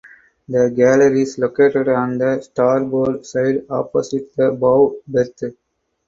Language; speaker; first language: English; non-native, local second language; Tamil